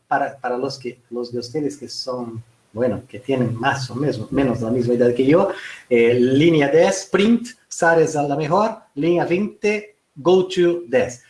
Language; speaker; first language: Spanish; non-native, related language; Portuguese